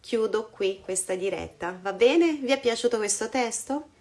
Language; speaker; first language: Italian; non-native, fluent; Portuguese